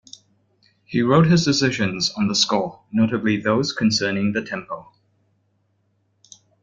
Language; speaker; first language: English; non-native, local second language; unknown